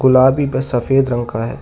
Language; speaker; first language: Hindi; native; Hindi